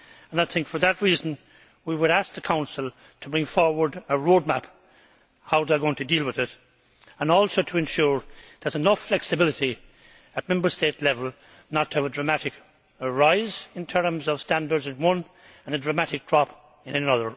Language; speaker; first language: English; native; English